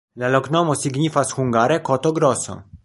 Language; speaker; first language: Esperanto; non-native, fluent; Polish